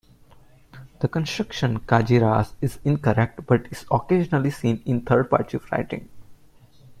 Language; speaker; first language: English; non-native, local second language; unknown